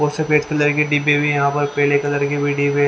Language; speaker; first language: Hindi; native; Hindi